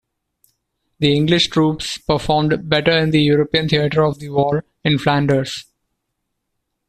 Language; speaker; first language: English; non-native, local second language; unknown